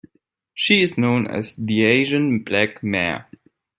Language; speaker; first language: English; non-native, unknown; German